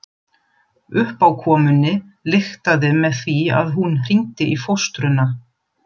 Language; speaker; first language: Icelandic; non-native, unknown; German